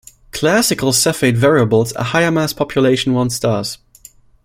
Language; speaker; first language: English; non-native, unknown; German